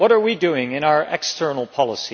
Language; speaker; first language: English; non-native, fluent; Dutch